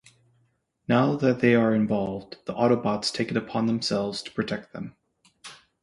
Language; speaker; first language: English; native; English